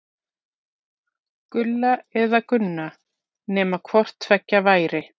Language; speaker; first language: Icelandic; native; Icelandic